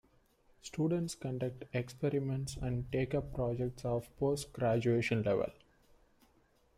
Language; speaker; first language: English; non-native, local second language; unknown